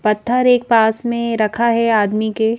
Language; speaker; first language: Hindi; native; Hindi